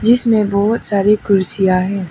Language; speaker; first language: Hindi; non-native, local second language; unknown